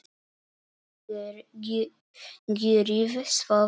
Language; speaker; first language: Icelandic; non-native, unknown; Polish